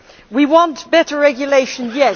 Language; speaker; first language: English; non-native, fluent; Dutch